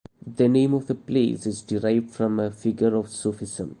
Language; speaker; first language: English; non-native, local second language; Malayalam